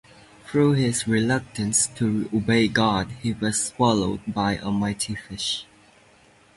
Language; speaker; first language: English; native; English